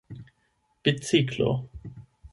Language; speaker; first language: Esperanto; non-native, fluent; German